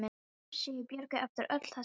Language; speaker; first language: Icelandic; non-native, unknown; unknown